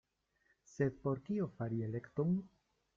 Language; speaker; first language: Esperanto; non-native, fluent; Spanish